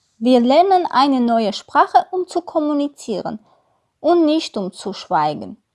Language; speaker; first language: German; non-native, fluent; Armenian